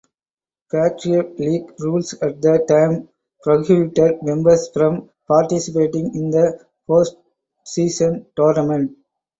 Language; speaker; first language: English; non-native, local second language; Tamil